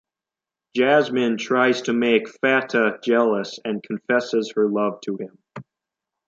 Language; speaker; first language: English; native; English